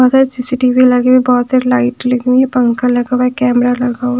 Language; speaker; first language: Hindi; non-native, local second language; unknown